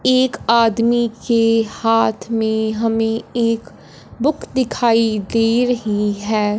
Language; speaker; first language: Hindi; non-native, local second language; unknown